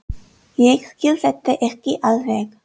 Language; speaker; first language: Icelandic; non-native, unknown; English